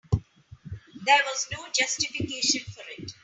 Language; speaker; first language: English; non-native, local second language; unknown